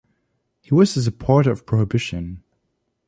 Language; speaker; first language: English; non-native, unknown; German